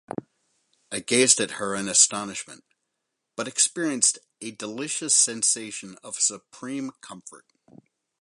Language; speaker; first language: English; native; English